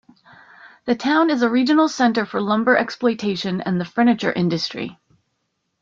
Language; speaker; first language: English; native; English